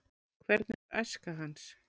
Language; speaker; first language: Icelandic; native; Icelandic